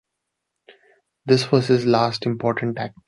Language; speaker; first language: English; non-native, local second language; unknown